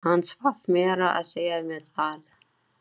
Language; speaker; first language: Icelandic; non-native, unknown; Chinese